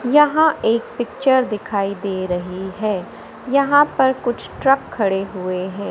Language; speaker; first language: Hindi; native; Hindi